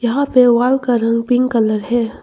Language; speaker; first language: Hindi; non-native, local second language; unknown